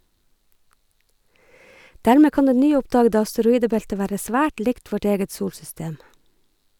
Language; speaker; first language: Norwegian; native; Norwegian